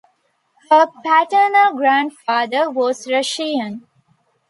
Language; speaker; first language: English; non-native, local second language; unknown